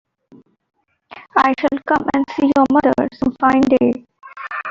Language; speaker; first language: English; non-native, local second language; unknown